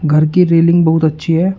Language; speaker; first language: Hindi; native; Hindi